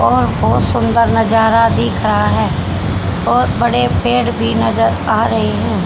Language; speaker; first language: Hindi; native; Hindi